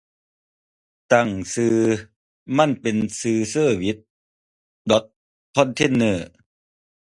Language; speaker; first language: Thai; non-native, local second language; Northeastern Thai